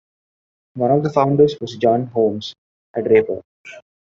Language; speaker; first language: English; non-native, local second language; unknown